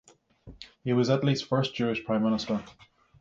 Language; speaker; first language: English; native; English